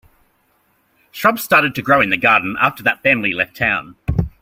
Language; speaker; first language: English; native; English